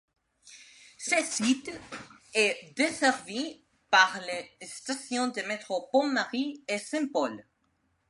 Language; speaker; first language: French; non-native, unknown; Spanish